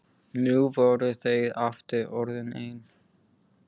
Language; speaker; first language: Icelandic; non-native, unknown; English